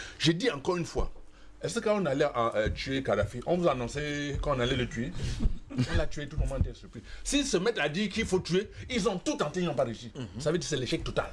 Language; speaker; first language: French; non-native, local second language; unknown